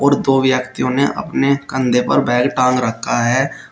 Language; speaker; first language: Hindi; native; Hindi